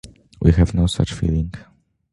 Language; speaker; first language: English; non-native, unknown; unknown